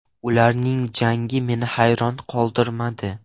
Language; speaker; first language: Uzbek; non-native, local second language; Russian